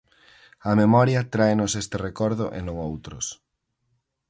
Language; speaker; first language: Galician; native; Galician